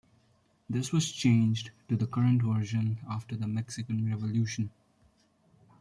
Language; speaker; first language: English; non-native, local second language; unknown